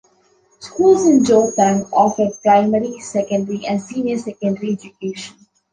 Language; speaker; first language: English; non-native, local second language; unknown